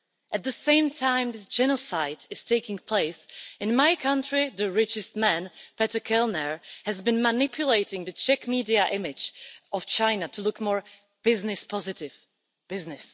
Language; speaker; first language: English; non-native, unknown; Czech